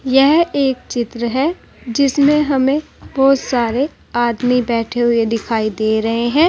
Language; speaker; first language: Hindi; native; Hindi